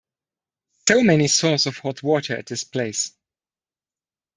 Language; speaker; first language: English; non-native, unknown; German